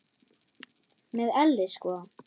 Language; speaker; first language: Icelandic; non-native, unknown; German